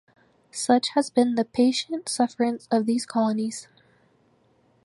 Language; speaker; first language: English; native; English